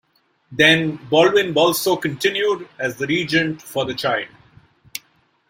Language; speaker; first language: English; non-native, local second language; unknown